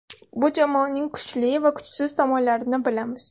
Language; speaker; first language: Uzbek; non-native, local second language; Russian